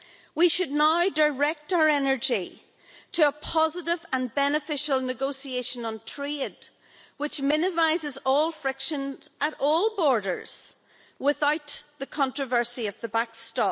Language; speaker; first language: English; native; English